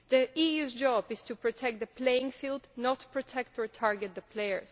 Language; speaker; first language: English; non-native, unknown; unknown